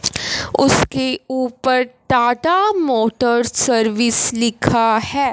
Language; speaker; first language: Hindi; non-native, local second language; Punjabi